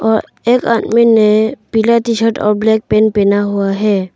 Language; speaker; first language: Hindi; early bilingual, other home language; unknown